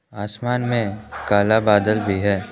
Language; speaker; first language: Hindi; non-native, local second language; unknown